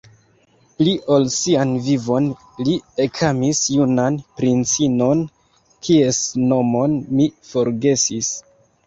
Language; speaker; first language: Esperanto; non-native, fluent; Kinyarwanda